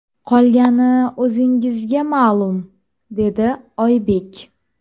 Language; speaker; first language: Uzbek; native; Uzbek